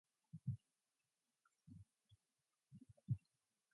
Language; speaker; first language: English; non-native, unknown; Mongolian